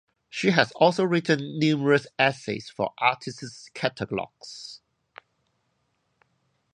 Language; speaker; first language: English; non-native, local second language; Cantonese